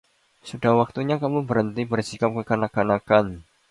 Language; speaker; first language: Indonesian; native; Indonesian